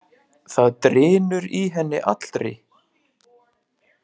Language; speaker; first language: Icelandic; native; Icelandic